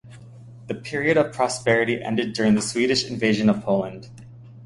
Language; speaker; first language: English; native; English